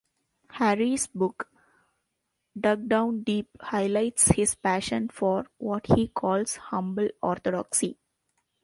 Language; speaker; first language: English; non-native, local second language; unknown